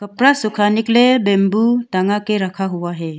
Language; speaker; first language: Hindi; non-native, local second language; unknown